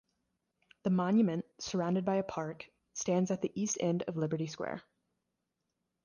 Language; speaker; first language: English; native; English